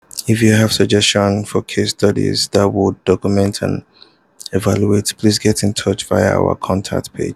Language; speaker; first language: English; non-native, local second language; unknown